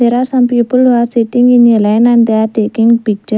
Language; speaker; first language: English; non-native, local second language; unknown